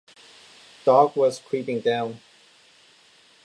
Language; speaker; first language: English; non-native, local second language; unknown